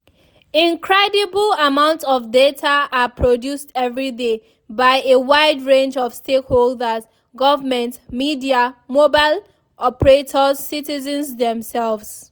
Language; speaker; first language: English; non-native, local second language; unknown